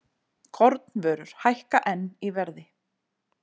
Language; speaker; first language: Icelandic; native; Icelandic